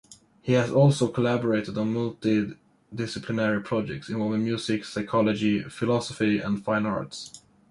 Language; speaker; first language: English; non-native, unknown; Swedish